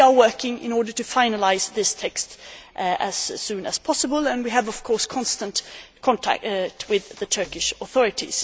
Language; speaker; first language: English; non-native, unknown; Swedish